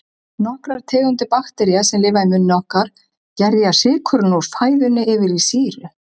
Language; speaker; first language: Icelandic; native; Icelandic